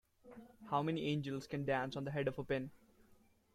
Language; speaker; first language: English; non-native, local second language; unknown